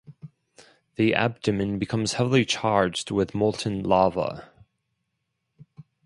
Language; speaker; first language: English; non-native, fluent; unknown